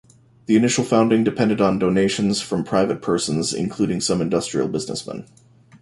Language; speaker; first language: English; native; English